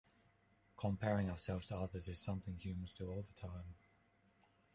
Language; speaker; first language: English; non-native, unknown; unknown